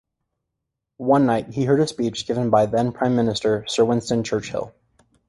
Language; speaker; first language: English; native; English